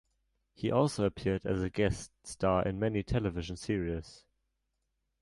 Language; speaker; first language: English; non-native, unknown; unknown